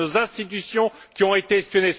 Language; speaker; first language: French; native; French